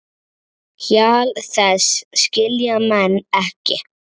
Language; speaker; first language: Icelandic; native; Icelandic